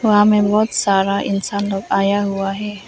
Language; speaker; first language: Hindi; non-native, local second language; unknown